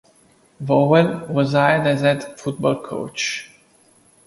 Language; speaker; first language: English; non-native, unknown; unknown